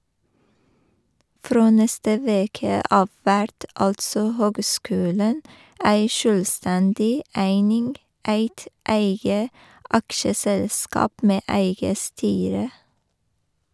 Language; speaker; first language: Norwegian; non-native, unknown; Persian